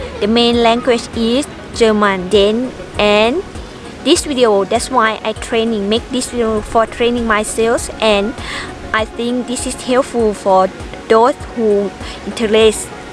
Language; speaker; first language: English; non-native, learner; Thai